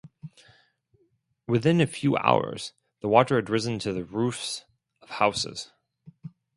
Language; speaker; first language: English; non-native, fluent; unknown